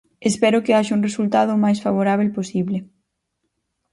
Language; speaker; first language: Galician; native; Galician